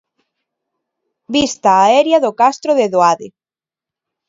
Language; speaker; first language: Galician; non-native, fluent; Spanish